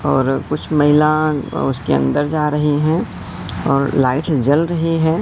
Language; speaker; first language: Hindi; native; Hindi